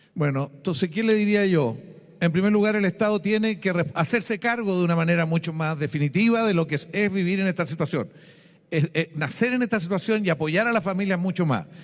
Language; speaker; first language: Spanish; native; Spanish